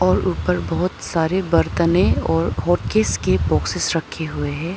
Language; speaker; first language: Hindi; non-native, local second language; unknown